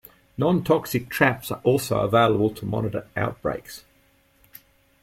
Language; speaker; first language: English; native; English